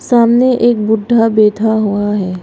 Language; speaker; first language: Hindi; non-native, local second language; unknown